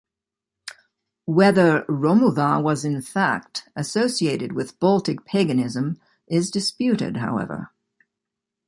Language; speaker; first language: English; native; English